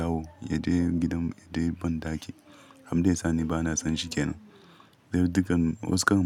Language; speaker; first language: Hausa; non-native, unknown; Yoruba